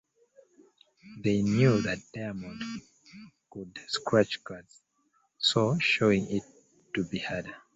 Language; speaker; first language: English; native; English